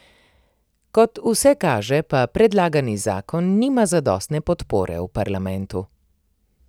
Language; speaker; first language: Slovenian; native; Slovenian